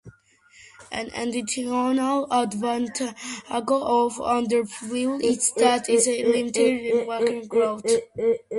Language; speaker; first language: English; non-native, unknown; Georgian